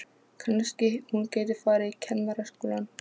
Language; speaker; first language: Icelandic; non-native, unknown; Polish